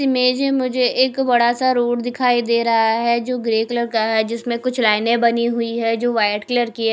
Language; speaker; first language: Hindi; non-native, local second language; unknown